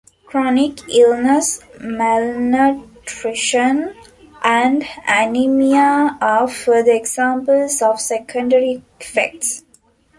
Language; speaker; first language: English; non-native, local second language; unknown